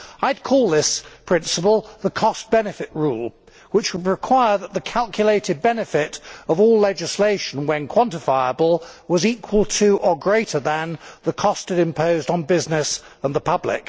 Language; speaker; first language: English; native; English